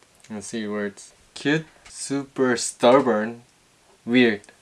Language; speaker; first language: English; non-native, fluent; Korean